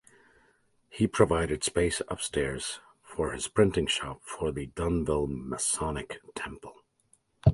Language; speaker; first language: English; native; English